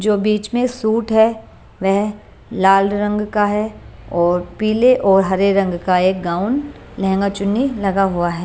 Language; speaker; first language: Hindi; non-native, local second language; Punjabi